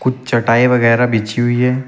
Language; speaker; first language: Hindi; native; Hindi